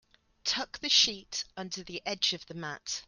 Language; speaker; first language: English; native; English